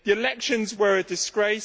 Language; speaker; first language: English; native; English